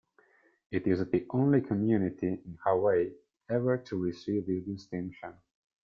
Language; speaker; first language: English; non-native, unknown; Italian